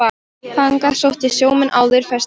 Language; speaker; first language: Icelandic; non-native, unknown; Polish